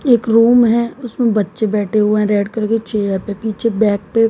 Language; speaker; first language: Hindi; native; Hindi